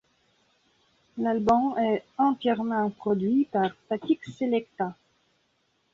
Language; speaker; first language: French; non-native, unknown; Belarusian